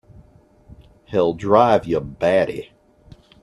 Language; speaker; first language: English; native; English